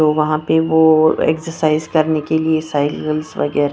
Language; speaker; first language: Hindi; non-native, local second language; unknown